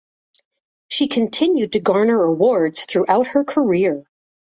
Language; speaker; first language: English; native; English